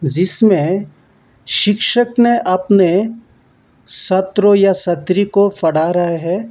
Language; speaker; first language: Hindi; non-native, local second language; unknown